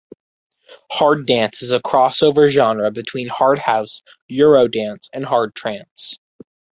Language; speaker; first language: English; native; English